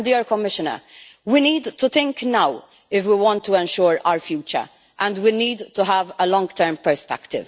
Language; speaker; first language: English; non-native, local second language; Maltese